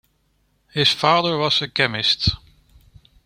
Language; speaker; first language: English; non-native, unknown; Dutch